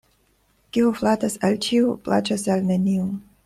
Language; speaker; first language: Esperanto; non-native, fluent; Russian